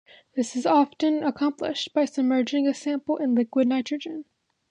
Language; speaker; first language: English; native; English